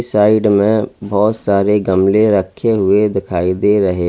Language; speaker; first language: Hindi; native; Hindi